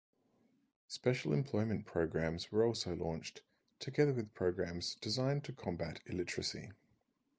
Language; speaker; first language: English; native; English